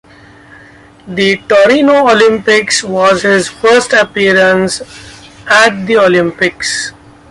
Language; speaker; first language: English; non-native, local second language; Marathi